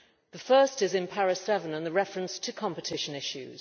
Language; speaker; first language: English; native; English